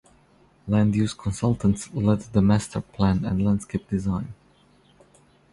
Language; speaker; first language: English; non-native, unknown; Croatian